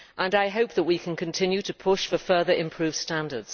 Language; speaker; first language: English; native; English